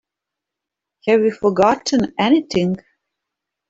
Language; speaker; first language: English; native; English